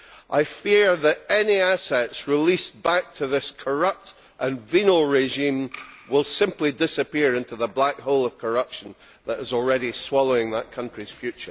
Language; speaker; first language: English; native; English